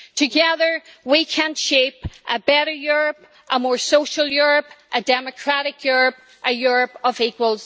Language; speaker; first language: English; native; English